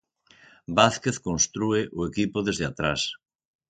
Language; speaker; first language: Galician; native; Galician